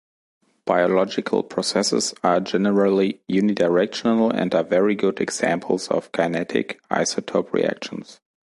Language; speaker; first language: English; non-native, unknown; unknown